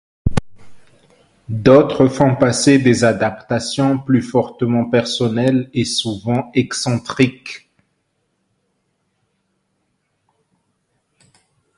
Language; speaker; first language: French; non-native, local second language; Malagasy